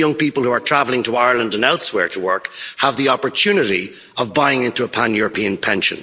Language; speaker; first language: English; native; English